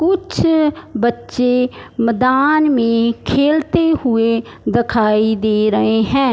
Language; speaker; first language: Hindi; non-native, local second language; Punjabi